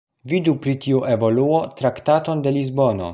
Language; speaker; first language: Esperanto; non-native, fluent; Polish